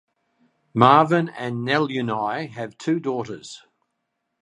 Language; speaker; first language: English; native; English